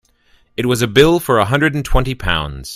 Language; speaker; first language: English; native; English